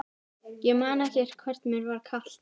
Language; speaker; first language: Icelandic; native; Icelandic